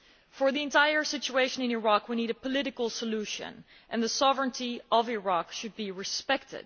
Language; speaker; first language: English; non-native, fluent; Dutch